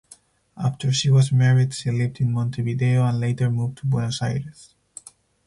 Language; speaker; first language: English; non-native, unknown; Spanish